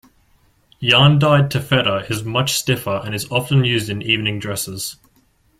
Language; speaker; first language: English; native; English